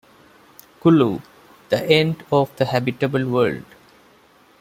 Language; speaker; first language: English; non-native, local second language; Malayalam